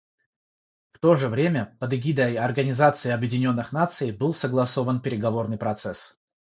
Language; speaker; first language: Russian; non-native, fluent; Georgian